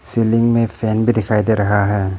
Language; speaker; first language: Hindi; non-native, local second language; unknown